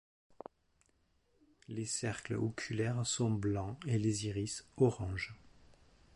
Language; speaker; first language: French; native; French